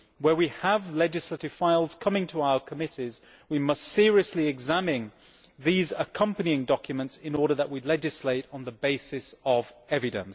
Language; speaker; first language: English; native; English